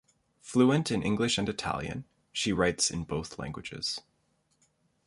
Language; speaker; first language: English; native; English